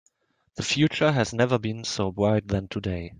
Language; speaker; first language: English; non-native, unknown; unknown